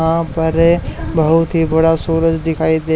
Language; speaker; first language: Hindi; native; Hindi